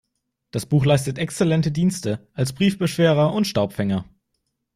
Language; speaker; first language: German; native; German